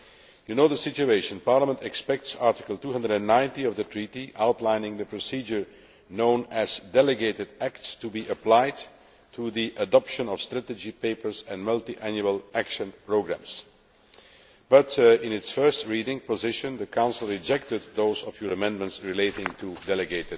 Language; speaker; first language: English; non-native, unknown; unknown